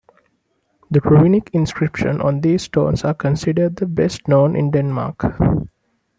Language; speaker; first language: English; non-native, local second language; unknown